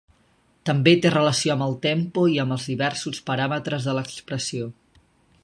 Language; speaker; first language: Catalan; native; Catalan